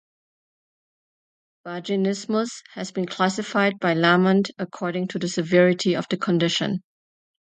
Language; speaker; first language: English; non-native, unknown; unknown